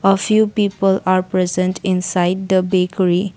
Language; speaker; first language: English; non-native, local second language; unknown